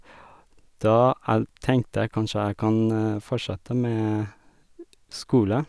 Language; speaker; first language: Norwegian; non-native, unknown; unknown